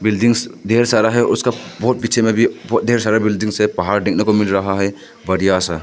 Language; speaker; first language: Hindi; non-native, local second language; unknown